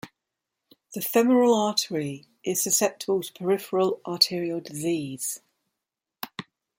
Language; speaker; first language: English; native; English